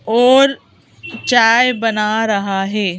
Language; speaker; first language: Hindi; native; Hindi